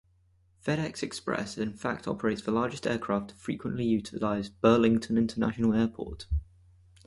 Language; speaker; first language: English; native; English